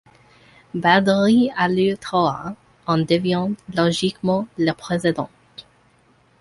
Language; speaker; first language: French; non-native, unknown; English